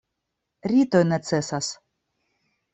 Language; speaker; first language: Esperanto; non-native, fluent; Russian